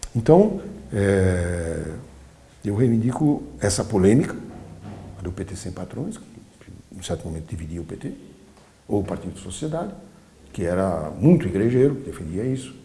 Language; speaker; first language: Portuguese; early bilingual, other home language; Polish